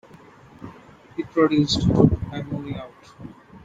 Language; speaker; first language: English; non-native, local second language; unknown